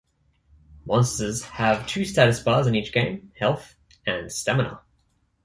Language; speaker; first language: English; native; English